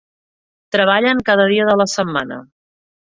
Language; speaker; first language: Catalan; native; Catalan